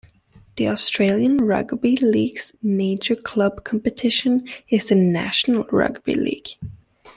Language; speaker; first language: English; native; English